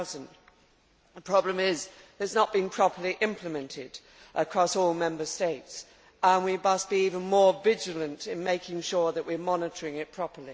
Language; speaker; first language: English; native; English